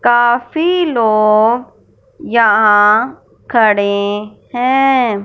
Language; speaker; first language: Hindi; non-native, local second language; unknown